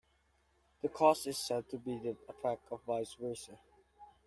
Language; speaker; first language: English; non-native, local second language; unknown